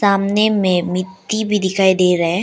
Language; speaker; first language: Hindi; early bilingual, other home language; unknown